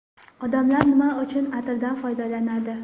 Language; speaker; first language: Uzbek; non-native, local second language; Kara-Kalpak